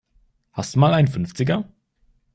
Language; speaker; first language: German; native; German